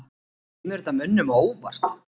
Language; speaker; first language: Icelandic; native; Icelandic